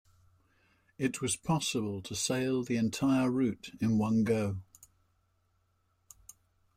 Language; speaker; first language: English; native; English